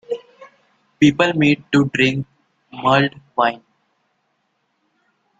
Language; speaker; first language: English; non-native, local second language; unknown